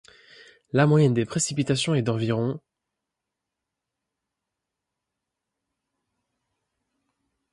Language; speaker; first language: French; native; French